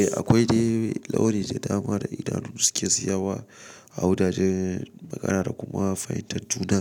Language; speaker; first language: Hausa; native; Hausa